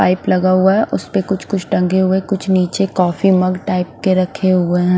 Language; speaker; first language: Hindi; non-native, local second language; Punjabi